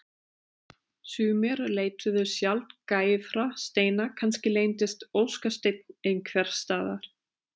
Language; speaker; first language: Icelandic; non-native, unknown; German